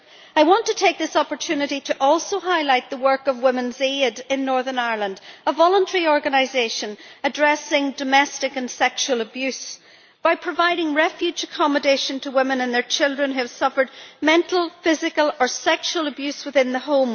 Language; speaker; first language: English; native; English